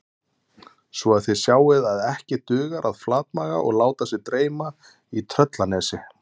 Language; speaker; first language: Icelandic; native; Icelandic